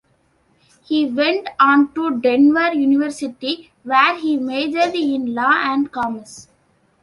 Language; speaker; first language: English; non-native, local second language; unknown